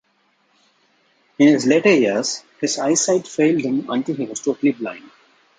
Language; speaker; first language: English; non-native, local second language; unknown